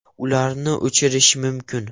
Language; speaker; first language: Uzbek; non-native, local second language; Russian